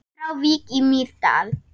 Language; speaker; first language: Icelandic; non-native, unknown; German